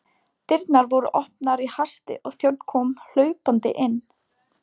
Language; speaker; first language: Icelandic; non-native, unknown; Polish